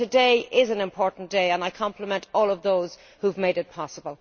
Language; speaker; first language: English; native; English